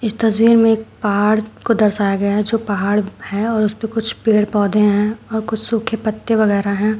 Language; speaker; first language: Hindi; native; Hindi